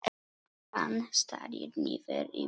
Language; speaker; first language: Icelandic; non-native, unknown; Polish